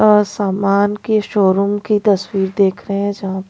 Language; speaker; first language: Hindi; non-native, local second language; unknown